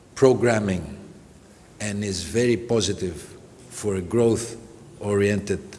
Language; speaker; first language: English; non-native, fluent; Greek